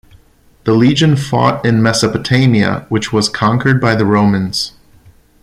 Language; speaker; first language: English; non-native, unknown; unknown